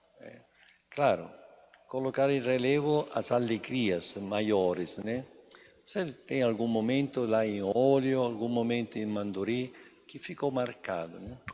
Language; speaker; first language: Portuguese; non-native, fluent; Italian